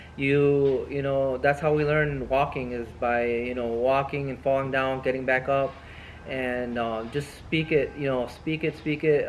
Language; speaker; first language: English; early bilingual, other home language; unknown